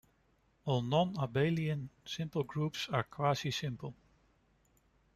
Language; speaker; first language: English; non-native, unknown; Dutch